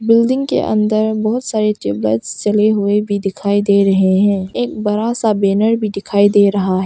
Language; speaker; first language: Hindi; non-native, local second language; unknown